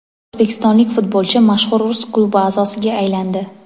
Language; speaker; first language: Uzbek; native; Uzbek